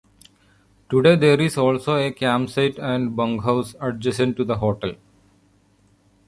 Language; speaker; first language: English; non-native, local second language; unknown